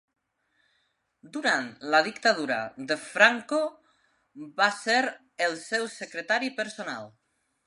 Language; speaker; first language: Catalan; non-native, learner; Spanish